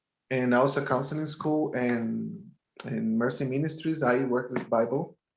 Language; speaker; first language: English; non-native, fluent; Portuguese